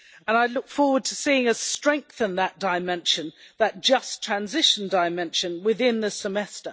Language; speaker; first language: English; native; English